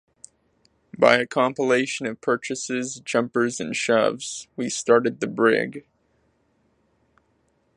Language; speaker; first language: English; native; English